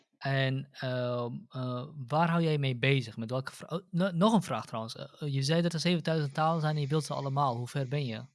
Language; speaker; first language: Dutch; early bilingual, other home language; Central Kurdish